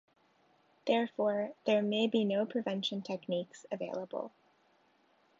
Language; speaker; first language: English; non-native, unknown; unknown